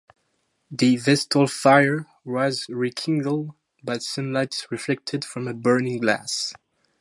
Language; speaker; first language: English; non-native, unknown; French